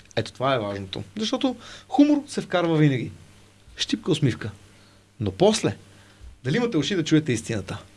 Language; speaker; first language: Bulgarian; native; Bulgarian